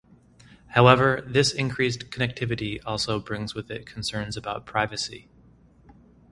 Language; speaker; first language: English; native; English